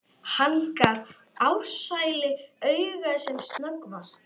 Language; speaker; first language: Icelandic; native; Icelandic